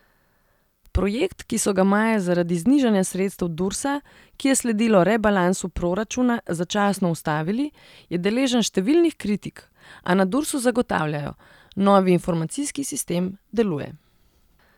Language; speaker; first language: Slovenian; non-native, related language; Serbian